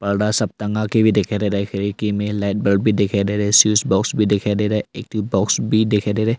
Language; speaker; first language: Hindi; non-native, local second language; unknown